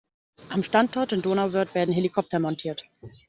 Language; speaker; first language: German; native; German